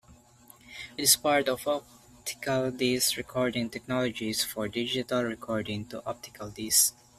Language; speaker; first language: English; non-native, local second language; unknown